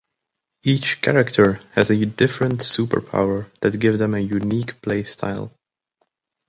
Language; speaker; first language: English; native; English